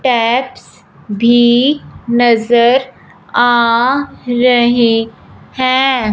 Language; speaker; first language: Hindi; non-native, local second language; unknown